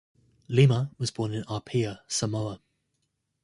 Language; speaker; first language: English; native; English